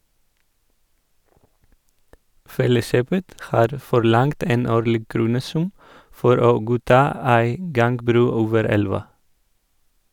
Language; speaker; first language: Norwegian; non-native, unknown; Greek